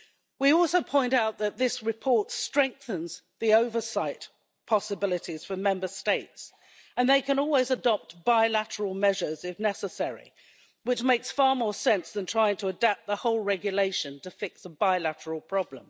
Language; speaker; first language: English; native; English